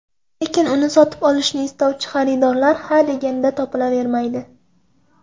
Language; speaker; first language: Uzbek; non-native, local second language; Kara-Kalpak